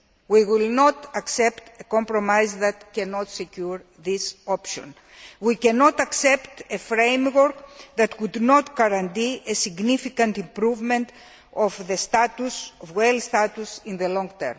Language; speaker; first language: English; non-native, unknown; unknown